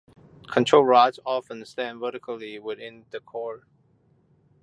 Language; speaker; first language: English; non-native, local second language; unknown